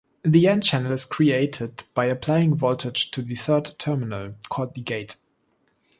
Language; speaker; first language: English; non-native, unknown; German